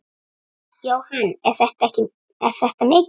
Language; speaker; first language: Icelandic; native; Icelandic